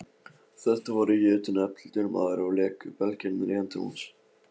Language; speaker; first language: Icelandic; non-native, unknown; Polish